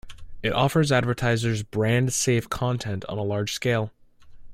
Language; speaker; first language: English; native; English